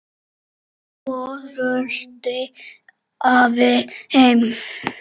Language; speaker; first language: Icelandic; non-native, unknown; Czech